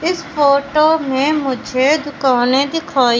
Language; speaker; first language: Hindi; native; Hindi